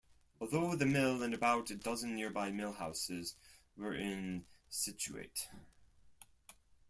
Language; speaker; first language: English; non-native, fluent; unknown